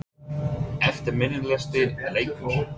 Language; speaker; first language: Icelandic; non-native, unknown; English